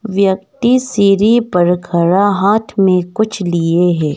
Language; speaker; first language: Hindi; non-native, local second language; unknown